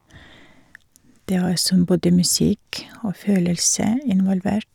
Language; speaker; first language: Norwegian; non-native, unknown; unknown